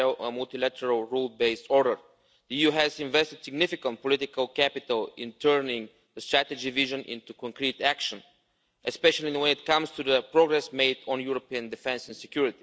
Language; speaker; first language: English; non-native, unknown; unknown